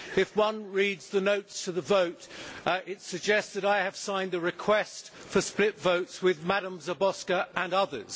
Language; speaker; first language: English; native; English